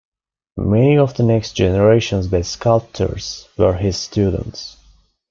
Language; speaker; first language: English; non-native, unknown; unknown